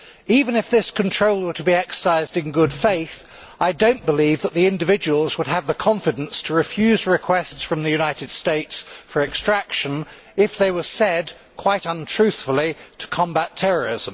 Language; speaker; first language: English; native; English